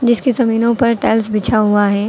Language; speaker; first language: Hindi; native; Hindi